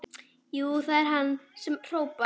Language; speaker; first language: Icelandic; native; Icelandic